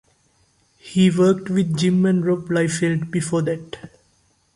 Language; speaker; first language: English; non-native, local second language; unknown